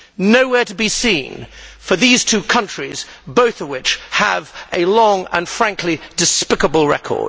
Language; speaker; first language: English; native; English